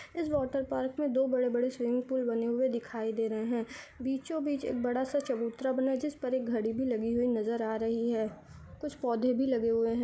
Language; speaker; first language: Hindi; non-native, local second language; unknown